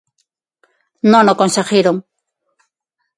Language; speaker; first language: Galician; non-native, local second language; Spanish